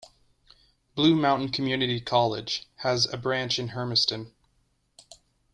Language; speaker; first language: English; native; English